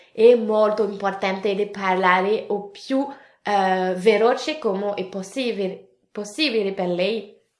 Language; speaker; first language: Italian; non-native, related language; French